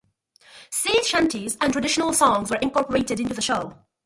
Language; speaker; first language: English; non-native, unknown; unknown